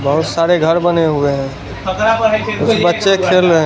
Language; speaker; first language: Hindi; non-native, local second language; Gujarati